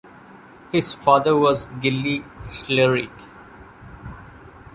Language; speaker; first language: English; non-native, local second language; Malayalam